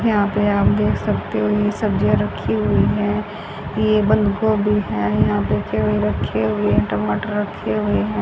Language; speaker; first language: Hindi; native; Hindi